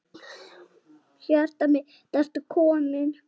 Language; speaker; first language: Icelandic; native; Icelandic